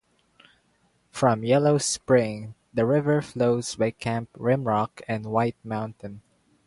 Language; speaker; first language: English; non-native, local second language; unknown